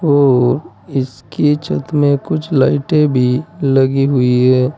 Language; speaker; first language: Hindi; native; Hindi